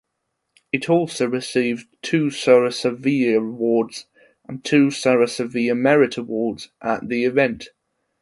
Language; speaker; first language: English; non-native, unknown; German